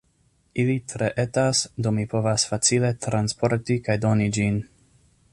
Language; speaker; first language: Esperanto; non-native, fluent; English